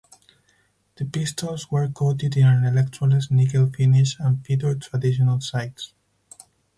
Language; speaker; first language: English; non-native, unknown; Spanish